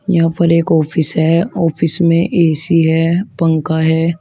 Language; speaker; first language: Hindi; native; Hindi